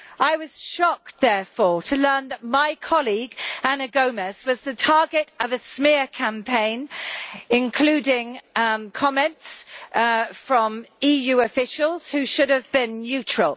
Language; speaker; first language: English; native; English